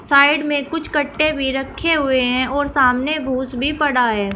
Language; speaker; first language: Hindi; native; Hindi